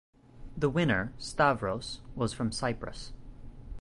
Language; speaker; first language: English; native; English